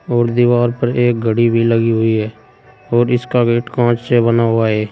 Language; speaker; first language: Hindi; native; Hindi